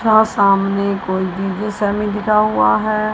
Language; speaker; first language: Hindi; non-native, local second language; Punjabi